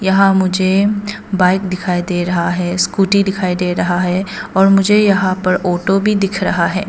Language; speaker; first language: Hindi; non-native, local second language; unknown